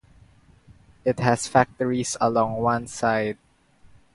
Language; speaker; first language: English; non-native, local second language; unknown